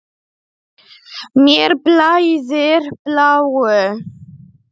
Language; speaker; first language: Icelandic; non-native, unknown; Polish